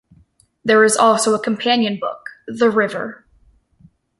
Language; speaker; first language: English; native; English